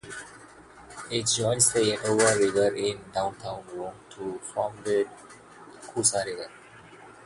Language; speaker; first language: English; non-native, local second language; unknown